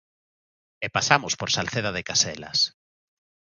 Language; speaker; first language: Galician; native; Galician